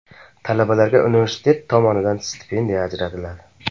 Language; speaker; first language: Uzbek; native; Uzbek